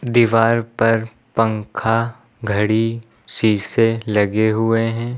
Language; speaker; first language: Hindi; native; Hindi